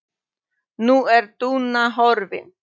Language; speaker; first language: Icelandic; non-native, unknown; Polish